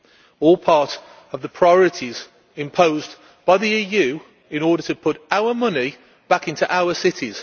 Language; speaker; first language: English; native; English